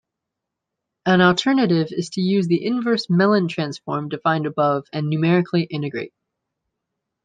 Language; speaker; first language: English; native; English